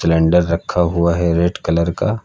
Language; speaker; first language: Hindi; native; Hindi